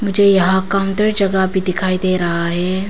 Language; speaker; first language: Hindi; non-native, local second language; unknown